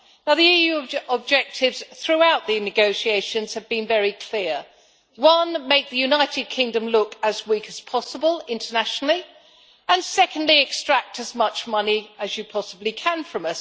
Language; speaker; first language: English; native; English